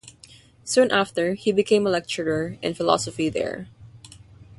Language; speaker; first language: English; non-native, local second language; Filipino